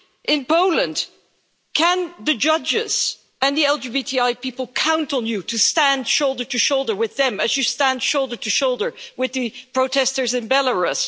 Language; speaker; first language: English; non-native, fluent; Dutch